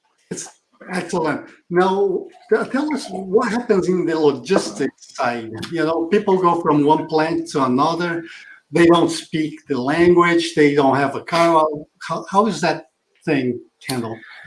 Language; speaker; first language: English; non-native, fluent; Portuguese